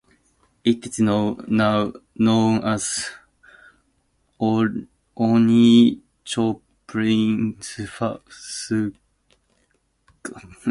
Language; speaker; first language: English; native; English